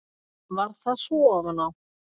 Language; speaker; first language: Icelandic; native; Icelandic